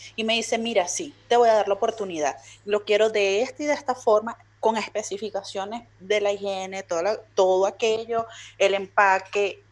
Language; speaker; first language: Spanish; native; Spanish